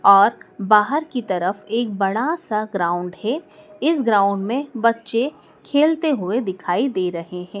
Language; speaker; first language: Hindi; native; Hindi